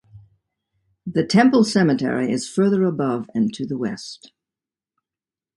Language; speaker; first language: English; native; English